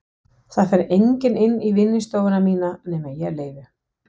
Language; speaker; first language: Icelandic; non-native, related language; Danish